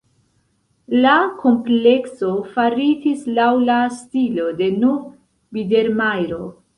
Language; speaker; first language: Esperanto; non-native, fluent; Central Kurdish